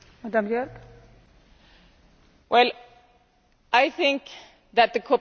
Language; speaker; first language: English; non-native, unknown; Swedish